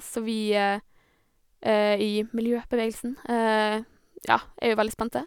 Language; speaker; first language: Norwegian; native; Norwegian